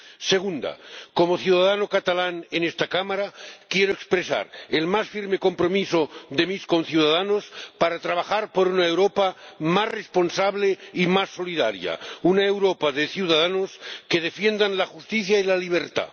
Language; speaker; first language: Spanish; non-native, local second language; Catalan